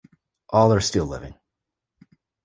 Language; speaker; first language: English; native; English